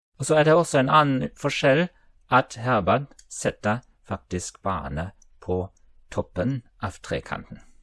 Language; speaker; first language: Norwegian; non-native, related language; German